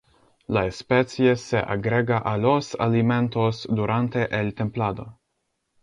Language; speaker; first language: Spanish; non-native, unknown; Ukrainian